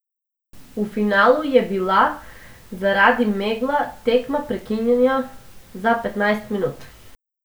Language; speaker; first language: Slovenian; non-native, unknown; Macedonian